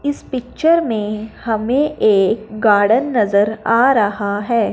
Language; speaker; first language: Hindi; non-native, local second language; Punjabi